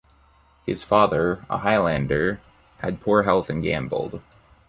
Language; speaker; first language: English; native; English